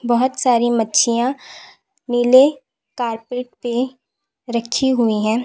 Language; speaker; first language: Hindi; native; Hindi